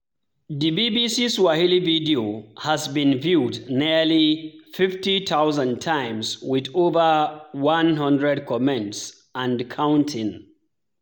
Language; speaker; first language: English; non-native, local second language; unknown